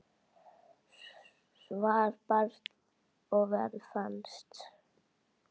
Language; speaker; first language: Icelandic; native; Icelandic